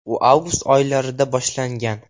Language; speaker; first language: Uzbek; non-native, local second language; Russian